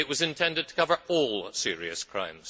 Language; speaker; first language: English; native; English